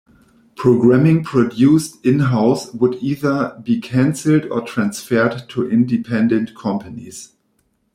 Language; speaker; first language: English; non-native, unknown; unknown